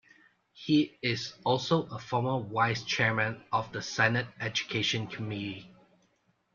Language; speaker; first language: English; non-native, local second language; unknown